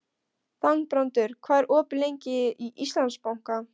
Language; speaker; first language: Icelandic; non-native, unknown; Polish